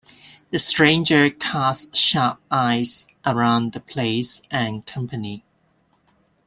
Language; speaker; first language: English; non-native, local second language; Cantonese